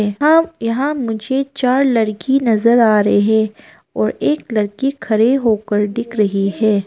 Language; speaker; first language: Hindi; non-native, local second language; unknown